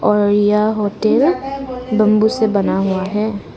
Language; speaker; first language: Hindi; non-native, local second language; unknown